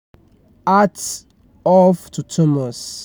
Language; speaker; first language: English; non-native, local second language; Yoruba